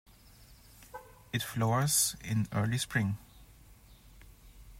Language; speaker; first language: English; non-native, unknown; German